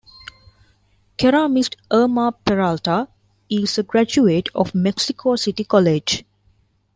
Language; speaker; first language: English; non-native, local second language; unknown